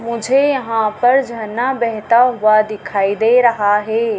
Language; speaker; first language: Hindi; native; Hindi